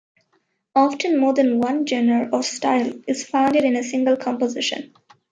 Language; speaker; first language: English; non-native, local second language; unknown